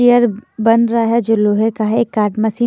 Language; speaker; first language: Hindi; native; Hindi